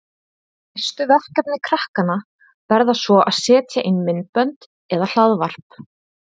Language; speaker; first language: Icelandic; native; Icelandic